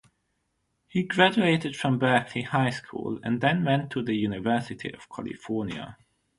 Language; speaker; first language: English; non-native, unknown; German